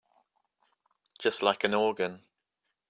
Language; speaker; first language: English; native; English